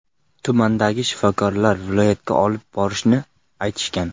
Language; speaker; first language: Uzbek; native; Uzbek